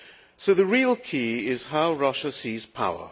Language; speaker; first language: English; non-native, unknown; Hungarian